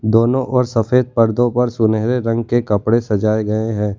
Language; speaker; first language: Hindi; non-native, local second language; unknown